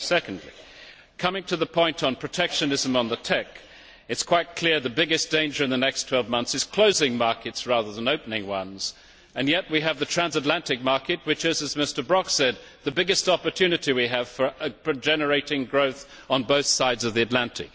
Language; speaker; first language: English; native; English